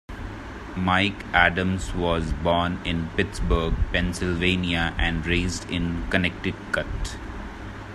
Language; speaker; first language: English; non-native, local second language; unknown